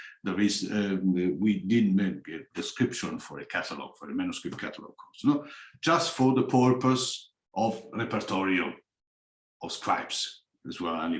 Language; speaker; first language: English; non-native, fluent; Italian